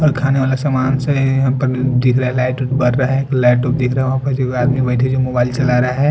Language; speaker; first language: Hindi; non-native, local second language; Bhojpuri